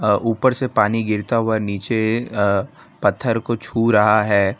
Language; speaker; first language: Hindi; non-native, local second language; Gujarati